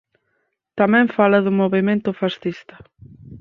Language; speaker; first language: Galician; native; Galician